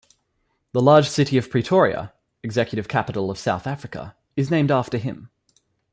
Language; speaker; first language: English; native; English